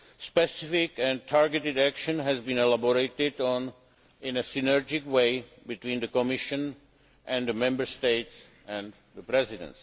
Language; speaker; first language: English; non-native, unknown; Czech